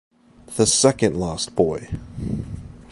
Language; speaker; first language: English; native; English